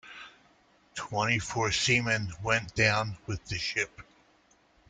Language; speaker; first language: English; native; English